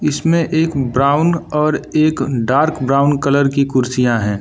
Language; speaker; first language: Hindi; non-native, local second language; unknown